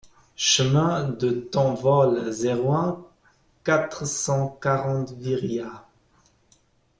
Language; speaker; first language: French; non-native, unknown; German